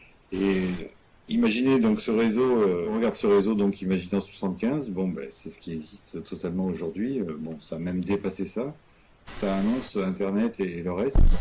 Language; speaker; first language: French; native; French